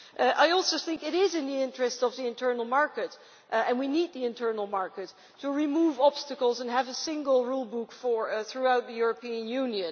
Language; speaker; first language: English; non-native, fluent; Dutch